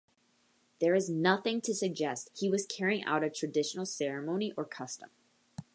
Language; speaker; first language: English; native; English